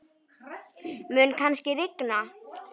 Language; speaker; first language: Icelandic; native; Icelandic